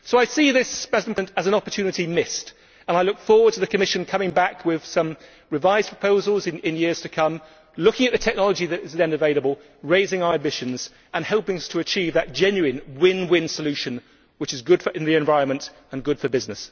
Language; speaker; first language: English; native; English